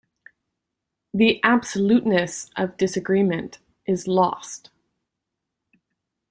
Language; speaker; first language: English; native; English